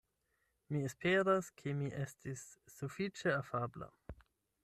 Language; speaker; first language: Esperanto; non-native, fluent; German